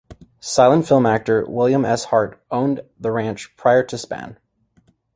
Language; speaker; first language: English; native; English